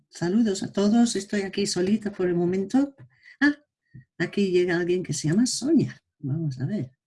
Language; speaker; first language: Spanish; non-native, fluent; English